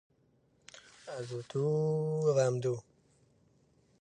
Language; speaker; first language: English; native; English